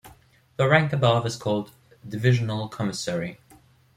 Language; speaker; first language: English; non-native, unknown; German